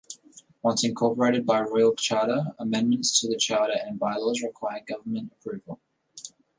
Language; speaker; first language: English; native; English